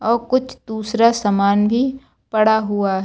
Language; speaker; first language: Hindi; native; Hindi